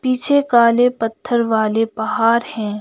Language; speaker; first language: Hindi; non-native, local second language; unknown